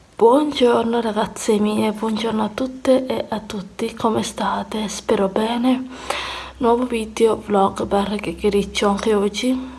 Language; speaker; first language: Italian; native; Italian